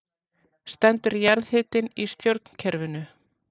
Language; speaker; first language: Icelandic; native; Icelandic